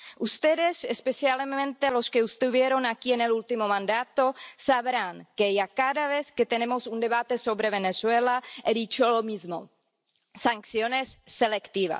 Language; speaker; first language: Spanish; non-native, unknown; Czech